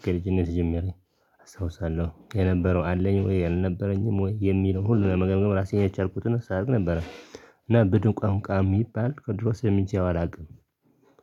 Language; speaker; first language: Amharic; non-native, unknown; Tigrinya